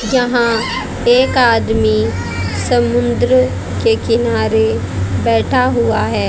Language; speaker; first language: Hindi; native; Hindi